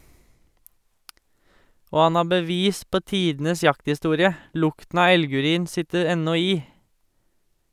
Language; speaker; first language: Norwegian; native; Norwegian